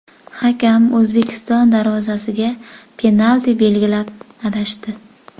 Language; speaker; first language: Uzbek; native; Uzbek